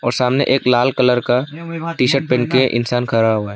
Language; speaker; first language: Hindi; non-native, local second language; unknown